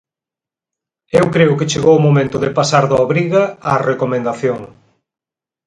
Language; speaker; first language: Galician; native; Galician